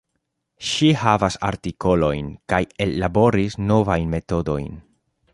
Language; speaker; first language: Esperanto; non-native, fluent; Spanish